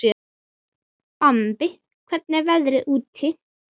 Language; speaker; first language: Icelandic; native; Icelandic